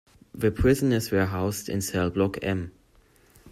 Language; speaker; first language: English; non-native, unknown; German